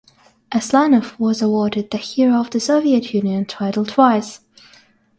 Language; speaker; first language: English; non-native, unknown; Russian